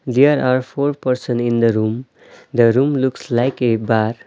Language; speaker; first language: English; non-native, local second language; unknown